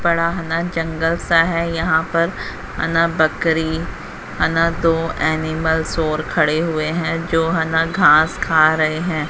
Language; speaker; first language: Hindi; native; Hindi